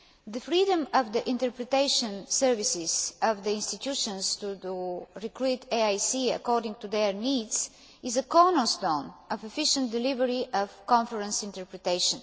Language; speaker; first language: English; non-native, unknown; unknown